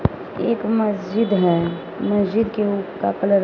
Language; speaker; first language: Hindi; non-native, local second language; Punjabi